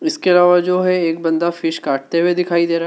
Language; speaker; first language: Hindi; native; Hindi